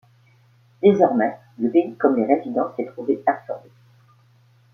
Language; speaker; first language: French; native; French